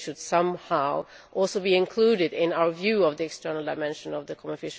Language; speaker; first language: English; non-native, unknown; Swedish